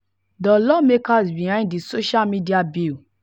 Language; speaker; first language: English; non-native, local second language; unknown